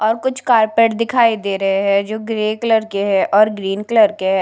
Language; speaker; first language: Hindi; non-native, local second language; Punjabi